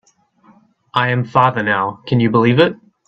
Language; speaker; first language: English; native; English